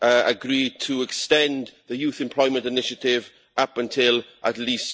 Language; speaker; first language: English; native; English